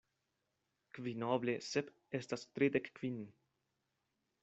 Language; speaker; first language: Esperanto; non-native, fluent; Spanish